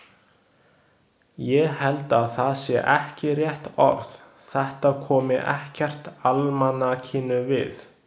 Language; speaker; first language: Icelandic; non-native, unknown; Chinese